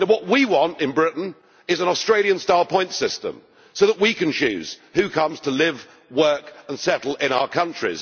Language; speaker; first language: English; native; English